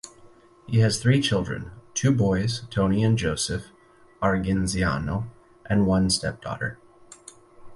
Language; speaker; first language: English; native; English